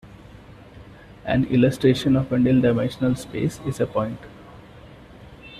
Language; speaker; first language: English; non-native, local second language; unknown